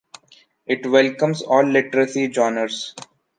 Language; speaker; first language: English; non-native, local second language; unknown